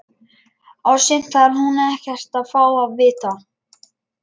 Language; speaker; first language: Icelandic; non-native, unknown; Lithuanian